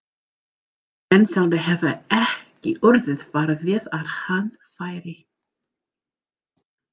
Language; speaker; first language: Icelandic; non-native, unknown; English